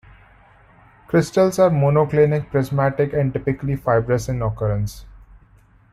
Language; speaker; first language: English; non-native, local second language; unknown